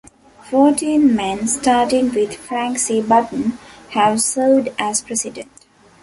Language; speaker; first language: English; non-native, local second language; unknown